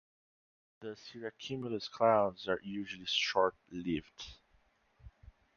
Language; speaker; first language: English; non-native, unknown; Portuguese